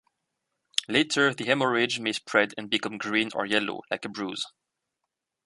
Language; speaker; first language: English; non-native, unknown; French